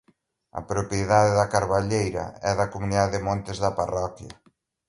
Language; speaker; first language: Galician; native; Galician